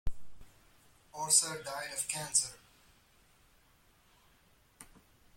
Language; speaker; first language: English; non-native, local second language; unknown